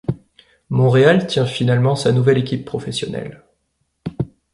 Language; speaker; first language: French; native; French